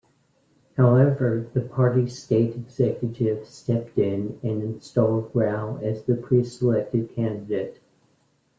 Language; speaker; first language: English; native; English